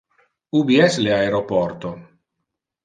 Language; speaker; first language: Interlingua; non-native, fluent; Italian